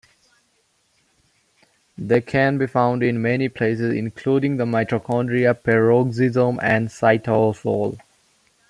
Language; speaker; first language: English; non-native, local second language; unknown